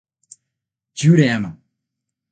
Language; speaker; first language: Portuguese; non-native, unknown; Spanish